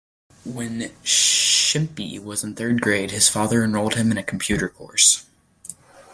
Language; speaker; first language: English; native; English